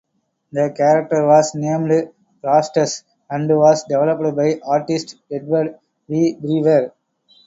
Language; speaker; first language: English; non-native, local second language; Tamil